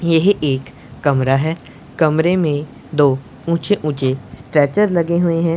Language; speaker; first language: Hindi; non-native, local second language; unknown